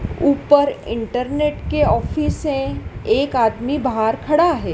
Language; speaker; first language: Hindi; native; Hindi